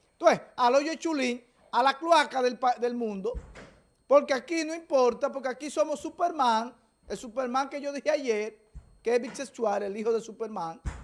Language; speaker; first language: Spanish; native; Spanish